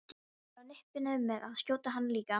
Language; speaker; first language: Icelandic; non-native, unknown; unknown